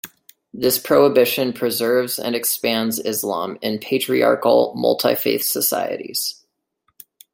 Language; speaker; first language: English; native; English